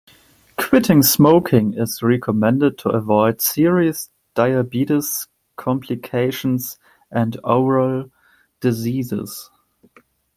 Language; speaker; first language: English; non-native, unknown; German